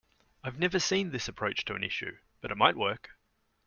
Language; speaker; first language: English; native; English